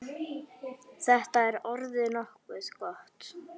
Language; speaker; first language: Icelandic; native; Icelandic